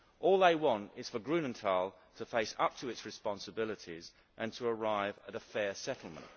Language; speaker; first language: English; native; English